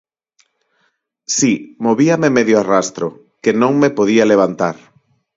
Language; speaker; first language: Galician; non-native, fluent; Spanish